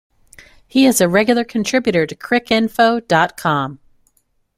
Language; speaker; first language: English; native; English